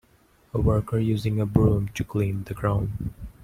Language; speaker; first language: English; non-native, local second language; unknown